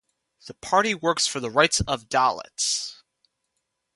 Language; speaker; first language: English; native; English